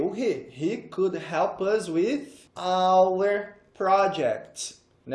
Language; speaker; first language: English; non-native, fluent; Portuguese